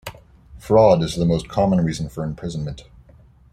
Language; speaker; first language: English; native; English